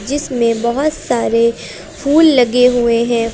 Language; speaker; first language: Hindi; native; Hindi